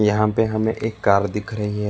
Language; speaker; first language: Hindi; non-native, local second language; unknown